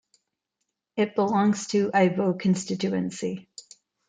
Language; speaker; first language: English; non-native, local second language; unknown